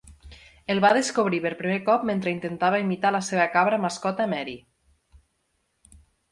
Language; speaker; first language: Catalan; native; Catalan